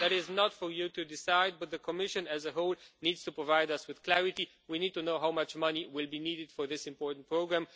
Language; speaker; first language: English; non-native, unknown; Romanian